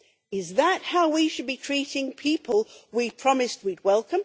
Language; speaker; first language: English; native; English